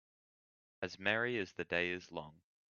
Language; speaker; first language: English; native; English